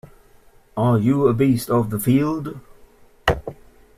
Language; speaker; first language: English; native; English